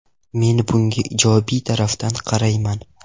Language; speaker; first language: Uzbek; non-native, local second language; Russian